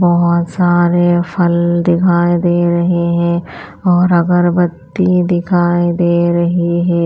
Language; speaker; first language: Hindi; non-native, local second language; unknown